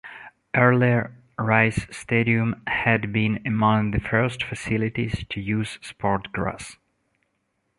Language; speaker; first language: English; non-native, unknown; Russian